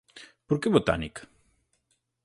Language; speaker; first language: Galician; native; Galician